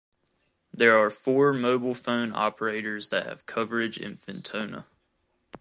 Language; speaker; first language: English; native; English